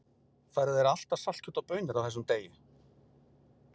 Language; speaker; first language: Icelandic; native; Icelandic